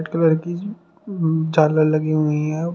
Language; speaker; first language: Hindi; native; Hindi